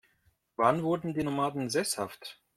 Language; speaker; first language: German; non-native, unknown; Russian